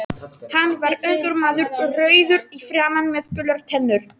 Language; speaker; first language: Icelandic; non-native, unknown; Polish